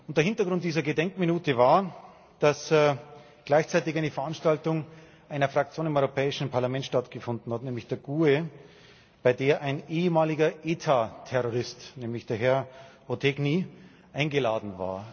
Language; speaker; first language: German; native; German